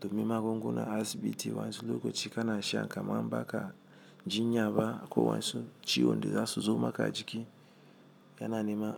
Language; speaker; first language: Hausa; non-native, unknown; Igbo